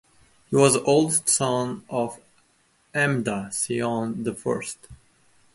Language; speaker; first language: English; non-native, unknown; Uzbek